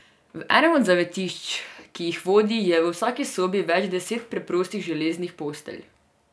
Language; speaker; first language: Slovenian; non-native, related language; Serbian